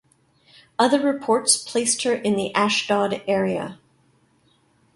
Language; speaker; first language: English; native; English